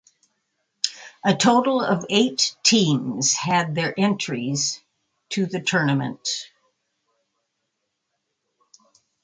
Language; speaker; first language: English; native; English